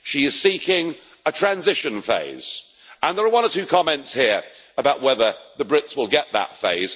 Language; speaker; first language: English; native; English